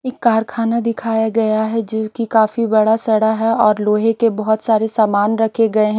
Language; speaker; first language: Hindi; native; Hindi